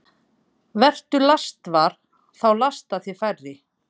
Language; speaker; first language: Icelandic; native; Icelandic